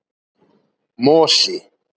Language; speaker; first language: Icelandic; native; Icelandic